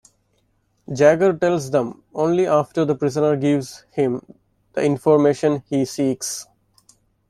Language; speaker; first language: English; non-native, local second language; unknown